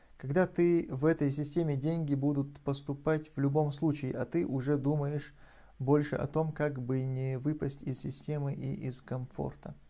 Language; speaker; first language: Russian; non-native, local second language; Chechen